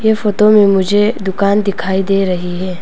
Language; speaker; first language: Hindi; non-native, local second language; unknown